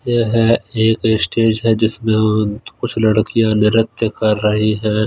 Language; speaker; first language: Hindi; non-native, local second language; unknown